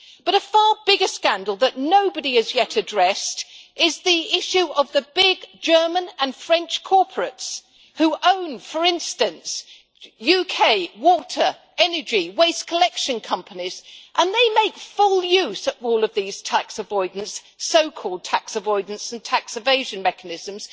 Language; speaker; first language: English; native; English